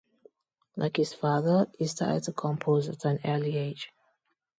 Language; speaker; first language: English; non-native, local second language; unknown